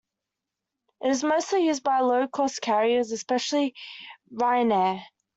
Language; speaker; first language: English; native; English